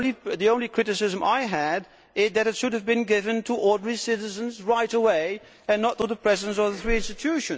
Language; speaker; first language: English; non-native, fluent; Dutch